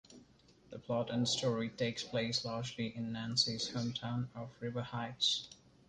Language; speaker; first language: English; non-native, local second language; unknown